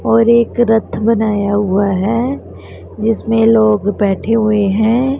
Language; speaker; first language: Hindi; non-native, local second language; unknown